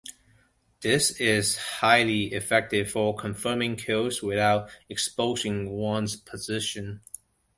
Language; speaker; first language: English; non-native, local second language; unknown